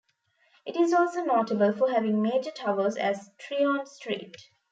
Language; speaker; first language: English; non-native, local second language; Tamil